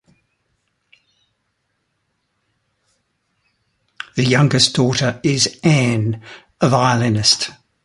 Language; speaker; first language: English; native; English